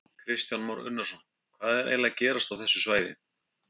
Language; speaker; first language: Icelandic; native; Icelandic